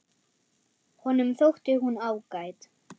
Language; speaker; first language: Icelandic; non-native, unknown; German